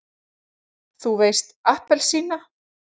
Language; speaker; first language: Icelandic; native; Icelandic